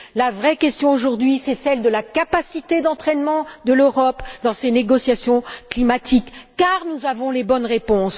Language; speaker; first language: French; native; French